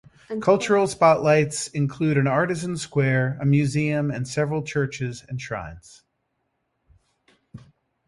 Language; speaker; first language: English; native; English